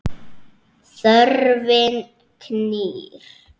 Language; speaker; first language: Icelandic; native; Icelandic